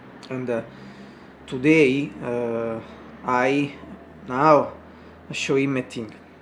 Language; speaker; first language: English; non-native, learner; Italian